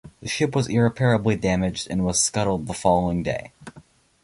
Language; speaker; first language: English; native; English